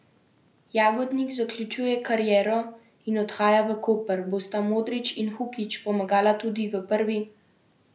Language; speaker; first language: Slovenian; native; Slovenian